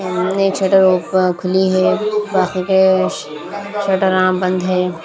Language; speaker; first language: Hindi; native; Hindi